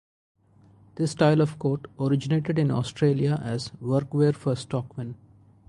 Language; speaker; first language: English; non-native, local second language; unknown